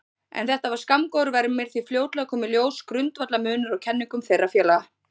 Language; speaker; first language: Icelandic; native; Icelandic